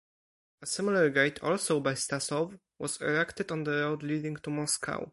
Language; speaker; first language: English; non-native, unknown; Polish